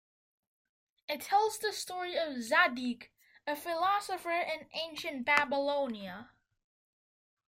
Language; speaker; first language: English; native; English